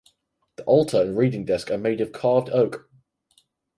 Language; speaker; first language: English; native; English